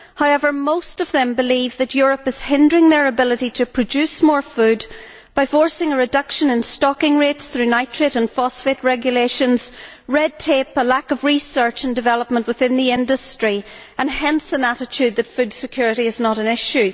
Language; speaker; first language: English; native; English